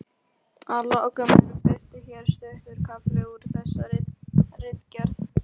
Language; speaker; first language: Icelandic; non-native, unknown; Polish